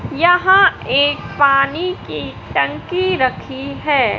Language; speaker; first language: Hindi; native; Hindi